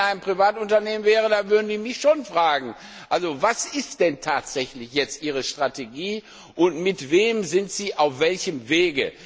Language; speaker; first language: German; non-native, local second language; Luxembourgish